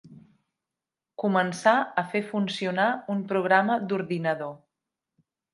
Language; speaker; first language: Catalan; native; Catalan